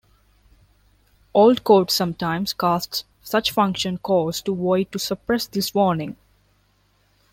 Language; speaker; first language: English; non-native, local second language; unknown